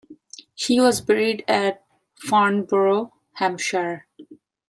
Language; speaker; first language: English; non-native, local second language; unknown